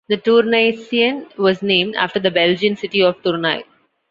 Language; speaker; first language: English; non-native, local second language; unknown